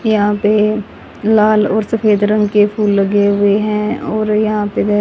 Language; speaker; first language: Hindi; native; Hindi